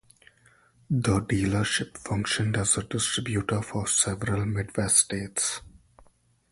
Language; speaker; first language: English; non-native, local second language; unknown